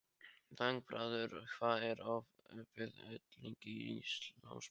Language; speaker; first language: Icelandic; non-native, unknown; Polish